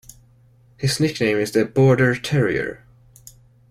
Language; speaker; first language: English; non-native, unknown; Swedish